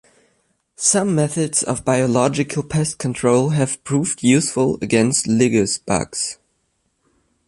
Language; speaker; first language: English; non-native, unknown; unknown